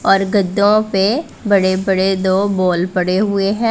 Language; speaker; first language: Hindi; non-native, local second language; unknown